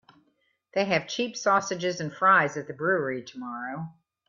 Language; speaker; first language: English; native; English